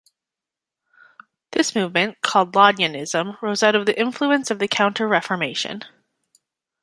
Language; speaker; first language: English; native; English